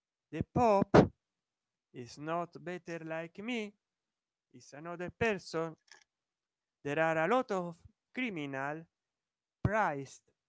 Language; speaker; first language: English; non-native, learner; Italian